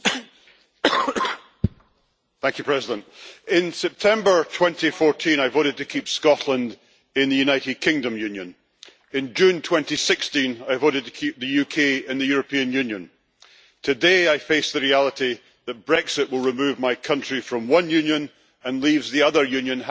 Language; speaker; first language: English; native; English